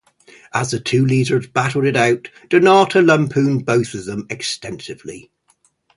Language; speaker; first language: English; native; English